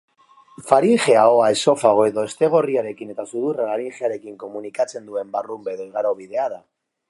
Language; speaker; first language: Basque; non-native, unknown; Spanish